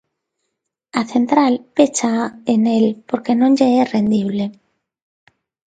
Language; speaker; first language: Galician; non-native, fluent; Spanish